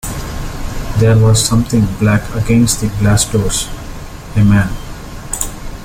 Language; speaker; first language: English; non-native, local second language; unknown